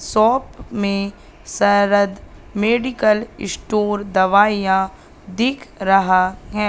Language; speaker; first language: Hindi; native; Hindi